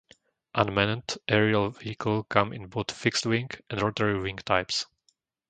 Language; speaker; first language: English; non-native, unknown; Slovak